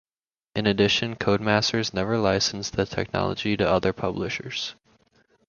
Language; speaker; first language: English; native; English